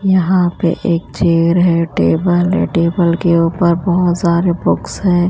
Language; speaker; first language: Hindi; non-native, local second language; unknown